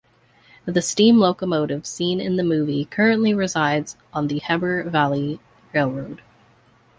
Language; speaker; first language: English; native; English